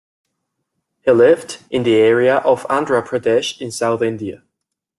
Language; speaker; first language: English; non-native, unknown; Spanish